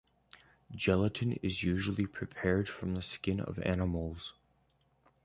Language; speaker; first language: English; native; English